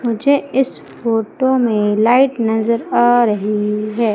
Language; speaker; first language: Hindi; native; Hindi